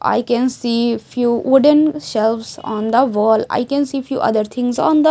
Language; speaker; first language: English; non-native, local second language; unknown